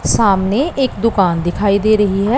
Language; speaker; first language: Hindi; non-native, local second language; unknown